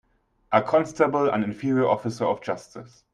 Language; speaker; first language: English; non-native, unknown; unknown